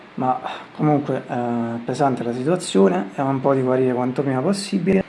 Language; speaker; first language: Italian; native; Italian